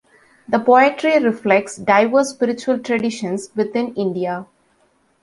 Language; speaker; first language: English; non-native, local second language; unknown